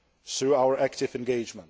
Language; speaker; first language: English; non-native, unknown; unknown